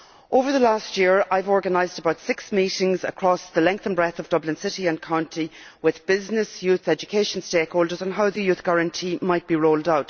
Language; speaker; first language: English; native; English